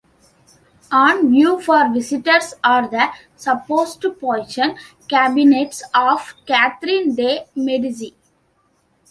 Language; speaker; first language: English; non-native, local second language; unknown